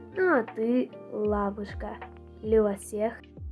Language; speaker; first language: Russian; native; Russian